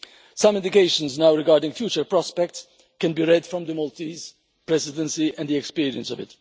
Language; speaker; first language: English; non-native, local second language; Maltese